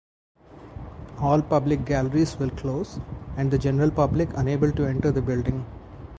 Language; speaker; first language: English; non-native, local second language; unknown